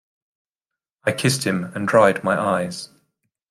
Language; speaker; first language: English; native; English